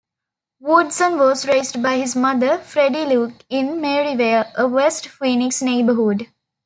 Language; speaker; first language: English; non-native, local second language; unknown